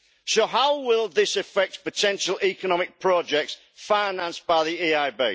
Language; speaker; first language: English; native; English